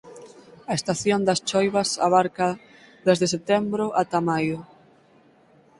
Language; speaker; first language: Galician; native; Galician